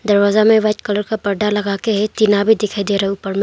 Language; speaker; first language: Hindi; non-native, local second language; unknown